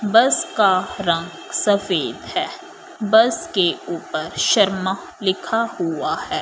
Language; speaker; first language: Hindi; non-native, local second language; Punjabi